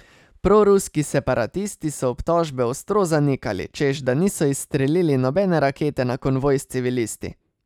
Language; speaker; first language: Slovenian; native; Slovenian